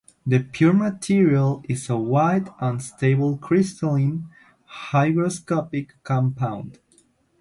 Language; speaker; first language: English; native; English